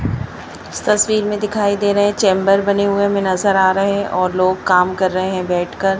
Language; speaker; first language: Hindi; native; Hindi